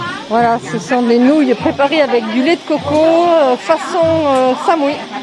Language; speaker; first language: French; native; French